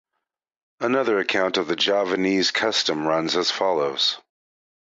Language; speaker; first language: English; native; English